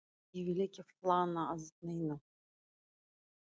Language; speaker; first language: Icelandic; non-native, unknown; Russian